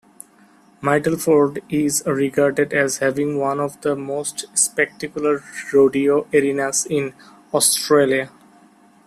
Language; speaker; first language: English; non-native, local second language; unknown